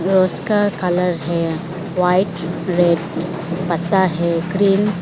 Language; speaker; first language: Hindi; non-native, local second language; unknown